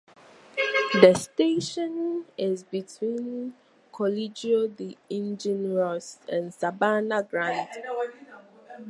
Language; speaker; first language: English; non-native, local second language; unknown